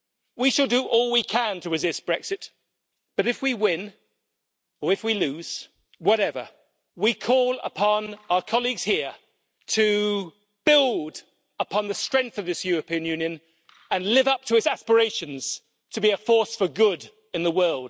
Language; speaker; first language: English; native; English